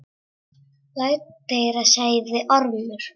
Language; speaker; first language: Icelandic; non-native, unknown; Czech